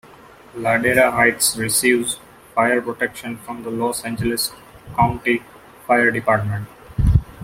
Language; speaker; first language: English; non-native, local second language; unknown